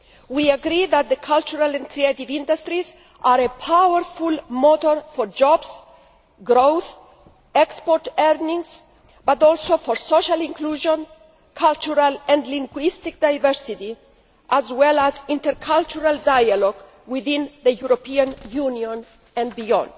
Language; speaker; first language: English; non-native, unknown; Greek